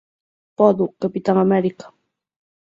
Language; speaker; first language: Galician; native; Galician